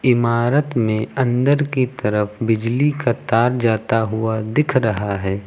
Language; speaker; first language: Hindi; native; Hindi